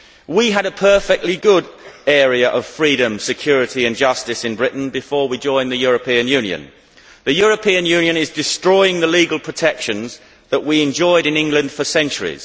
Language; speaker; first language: English; native; English